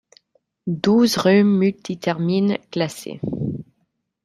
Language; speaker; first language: French; non-native, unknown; English